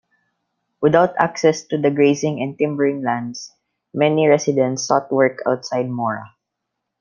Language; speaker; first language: English; non-native, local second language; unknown